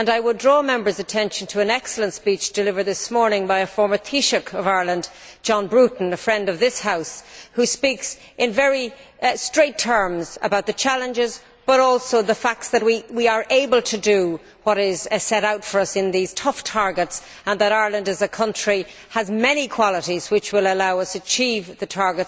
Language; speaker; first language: English; native; English